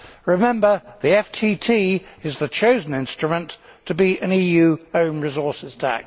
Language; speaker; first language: English; native; English